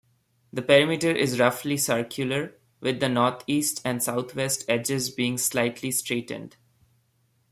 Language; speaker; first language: English; non-native, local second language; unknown